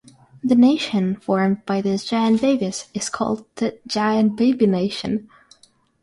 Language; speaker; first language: English; non-native, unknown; Russian